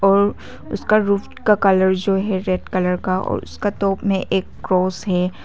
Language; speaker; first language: Hindi; non-native, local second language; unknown